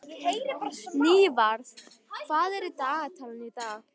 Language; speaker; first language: Icelandic; native; Icelandic